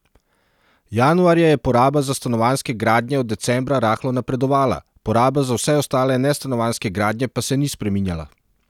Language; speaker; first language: Slovenian; non-native, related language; Serbian